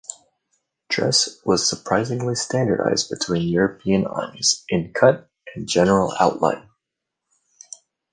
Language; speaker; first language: English; native; English